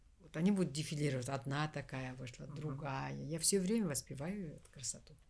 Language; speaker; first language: Russian; non-native, local second language; Kazakh